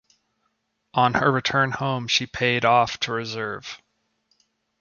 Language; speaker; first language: English; native; English